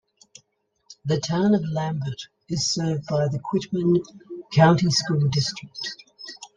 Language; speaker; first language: English; native; English